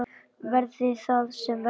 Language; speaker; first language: Icelandic; native; Icelandic